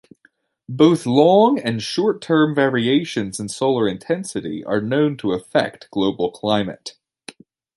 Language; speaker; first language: English; native; English